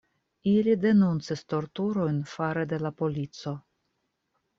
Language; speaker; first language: Esperanto; non-native, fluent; Russian